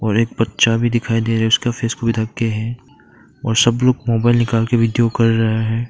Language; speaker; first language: Hindi; non-native, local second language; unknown